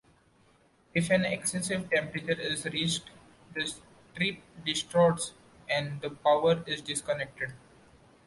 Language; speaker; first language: English; non-native, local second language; Marathi